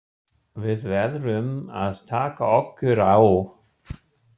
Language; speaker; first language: Icelandic; non-native, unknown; German